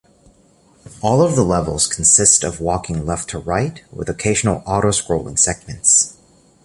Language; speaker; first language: English; native; English